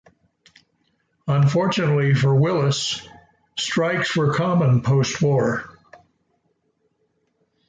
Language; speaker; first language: English; native; English